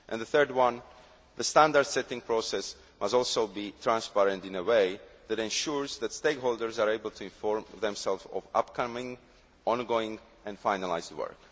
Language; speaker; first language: English; non-native, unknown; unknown